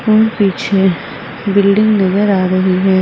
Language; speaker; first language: Hindi; native; Hindi